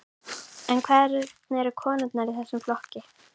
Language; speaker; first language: Icelandic; native; Icelandic